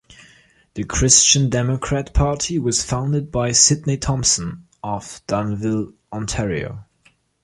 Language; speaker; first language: English; non-native, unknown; German